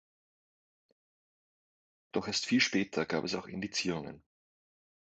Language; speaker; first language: German; native; German